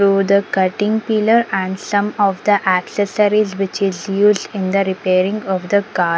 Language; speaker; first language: English; non-native, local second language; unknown